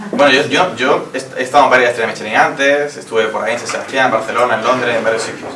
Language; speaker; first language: Spanish; native; Spanish